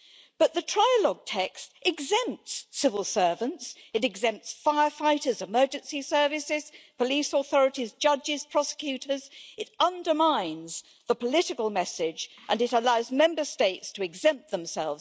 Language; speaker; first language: English; native; English